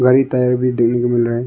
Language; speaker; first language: Hindi; early bilingual, other home language; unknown